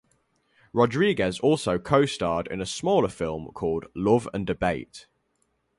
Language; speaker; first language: English; native; English